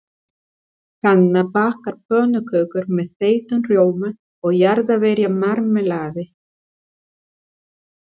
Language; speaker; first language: Icelandic; non-native, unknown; Spanish